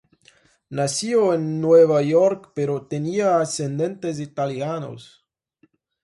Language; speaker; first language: Spanish; non-native, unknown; Portuguese